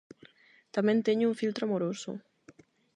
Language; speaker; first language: Galician; non-native, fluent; Spanish